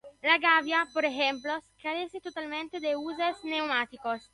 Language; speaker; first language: Spanish; non-native, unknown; Italian